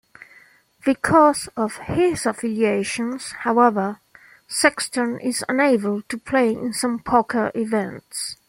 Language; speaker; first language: English; non-native, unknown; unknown